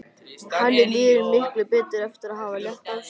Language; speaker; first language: Icelandic; native; Icelandic